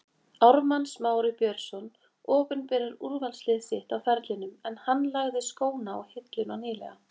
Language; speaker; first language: Icelandic; native; Icelandic